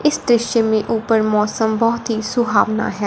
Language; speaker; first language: Hindi; non-native, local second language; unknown